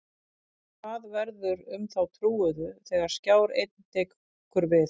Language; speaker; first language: Icelandic; native; Icelandic